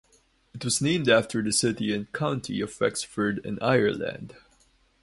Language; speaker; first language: English; non-native, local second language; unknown